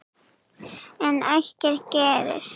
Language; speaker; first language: Icelandic; non-native, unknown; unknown